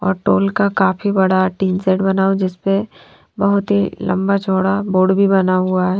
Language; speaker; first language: Hindi; non-native, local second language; Punjabi